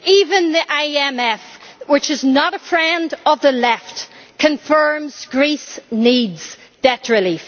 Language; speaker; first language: English; native; English